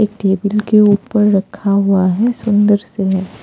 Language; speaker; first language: Hindi; non-native, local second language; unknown